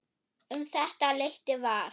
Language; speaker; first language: Icelandic; non-native, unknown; German